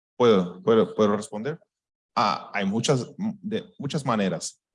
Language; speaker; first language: Spanish; non-native, related language; Portuguese